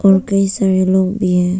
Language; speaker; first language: Hindi; non-native, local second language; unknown